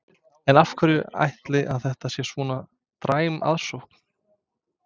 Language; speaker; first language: Icelandic; non-native, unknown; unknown